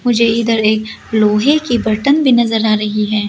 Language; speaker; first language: Hindi; early bilingual, other home language; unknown